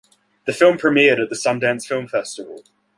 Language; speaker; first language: English; native; English